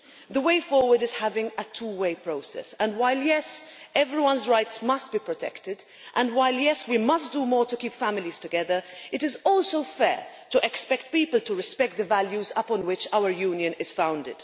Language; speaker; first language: English; non-native, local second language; Maltese